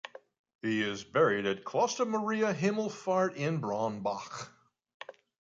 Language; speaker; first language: English; native; English